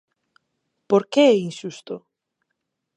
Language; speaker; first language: Galician; non-native, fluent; Spanish